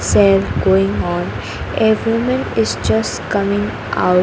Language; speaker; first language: English; non-native, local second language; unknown